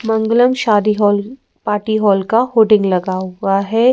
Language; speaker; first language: Hindi; native; Hindi